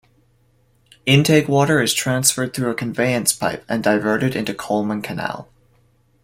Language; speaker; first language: English; native; English